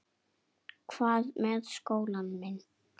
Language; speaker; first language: Icelandic; native; Icelandic